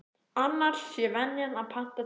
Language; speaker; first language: Icelandic; native; Icelandic